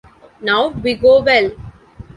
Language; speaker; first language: English; non-native, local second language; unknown